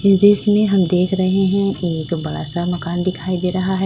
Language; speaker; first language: Hindi; native; Hindi